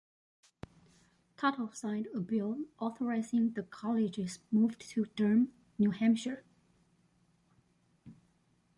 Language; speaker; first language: English; non-native, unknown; Chinese